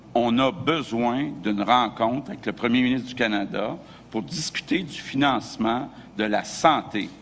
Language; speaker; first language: French; native; French